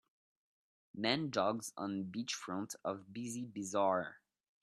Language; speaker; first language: English; non-native, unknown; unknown